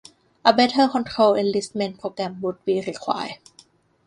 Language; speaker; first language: English; non-native, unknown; Thai